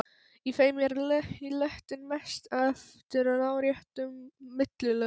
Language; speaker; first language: Icelandic; non-native, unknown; Polish